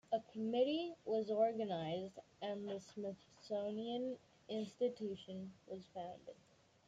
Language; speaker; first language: English; native; English